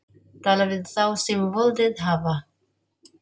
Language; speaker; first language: Icelandic; non-native, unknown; Filipino